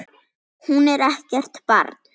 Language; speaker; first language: Icelandic; native; Icelandic